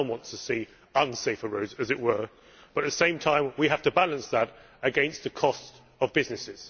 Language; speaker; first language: English; native; English